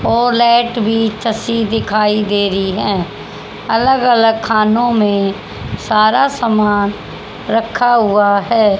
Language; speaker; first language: Hindi; native; Hindi